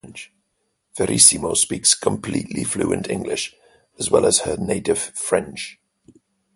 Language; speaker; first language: English; native; English